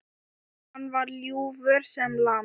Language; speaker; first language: Icelandic; non-native, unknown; Thai